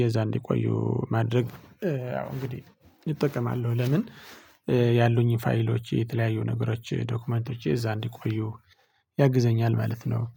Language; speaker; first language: Amharic; non-native, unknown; Tigrinya